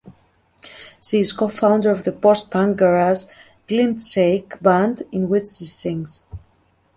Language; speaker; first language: English; native; English